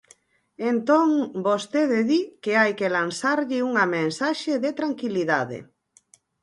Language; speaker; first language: Galician; native; Galician